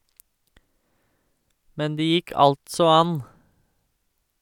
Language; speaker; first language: Norwegian; native; Norwegian